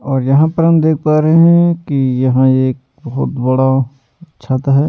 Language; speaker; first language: Hindi; native; Hindi